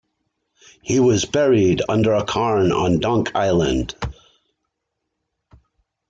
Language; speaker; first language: English; native; English